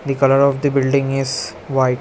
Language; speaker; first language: English; non-native, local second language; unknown